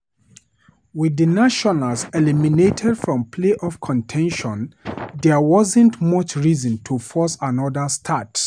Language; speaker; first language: English; non-native, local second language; Hausa